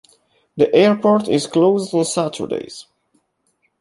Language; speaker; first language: English; non-native, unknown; Italian